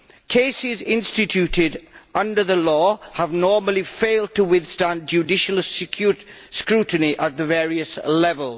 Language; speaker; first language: English; native; English